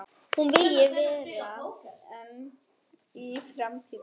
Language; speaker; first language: Icelandic; non-native, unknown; German